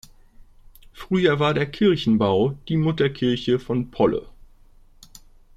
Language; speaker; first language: German; native; German